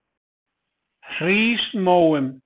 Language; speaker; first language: Icelandic; native; Icelandic